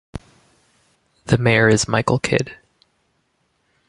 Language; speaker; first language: English; native; English